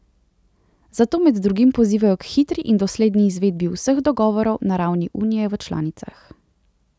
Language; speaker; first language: Slovenian; native; Slovenian